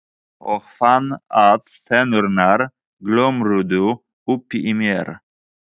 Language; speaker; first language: Icelandic; non-native, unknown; Polish